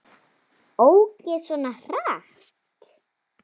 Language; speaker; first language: Icelandic; native; Icelandic